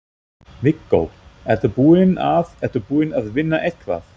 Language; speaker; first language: Icelandic; non-native, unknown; German